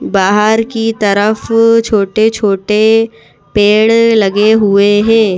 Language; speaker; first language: Hindi; native; Hindi